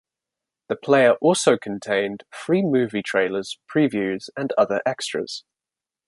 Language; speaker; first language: English; native; English